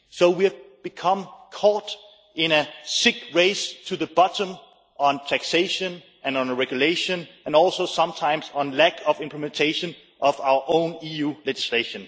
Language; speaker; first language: English; non-native, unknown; Danish